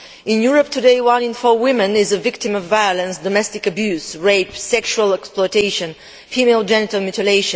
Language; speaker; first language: English; non-native, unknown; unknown